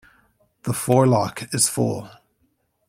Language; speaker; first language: English; native; English